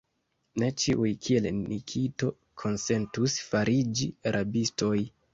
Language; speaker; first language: Esperanto; non-native, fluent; Kinyarwanda